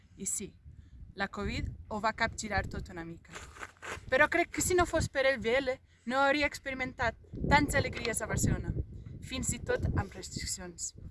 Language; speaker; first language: Catalan; non-native, fluent; Portuguese